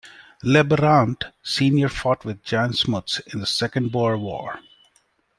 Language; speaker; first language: English; non-native, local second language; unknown